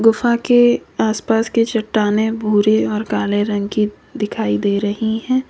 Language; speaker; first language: Hindi; native; Hindi